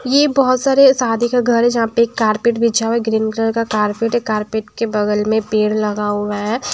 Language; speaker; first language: Hindi; non-native, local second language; Punjabi